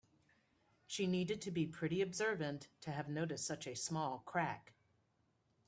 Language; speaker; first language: English; native; English